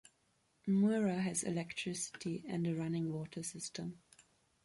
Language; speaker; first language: English; non-native, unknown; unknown